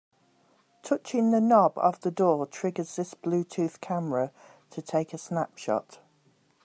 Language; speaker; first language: English; native; English